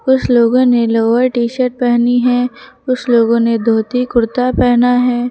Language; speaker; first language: Hindi; native; Hindi